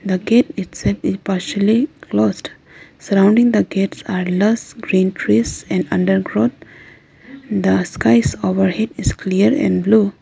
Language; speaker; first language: English; non-native, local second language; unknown